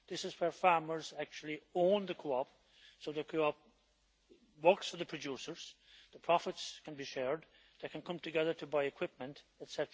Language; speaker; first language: English; native; English